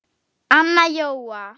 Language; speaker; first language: Icelandic; non-native, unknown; German